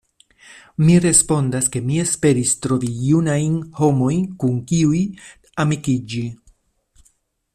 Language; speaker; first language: Esperanto; non-native, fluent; Spanish